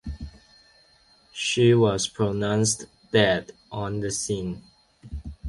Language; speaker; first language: English; non-native, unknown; Chinese